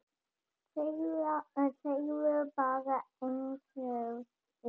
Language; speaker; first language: Icelandic; non-native, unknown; German